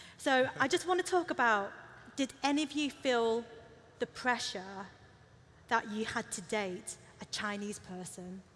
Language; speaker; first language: English; early bilingual, other home language; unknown